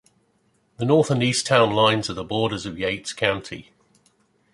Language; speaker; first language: English; native; English